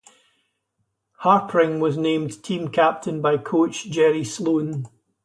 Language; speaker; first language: English; native; English